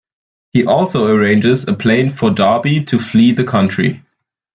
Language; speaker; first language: English; non-native, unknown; German